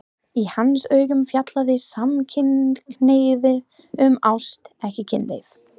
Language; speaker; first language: Icelandic; non-native, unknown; English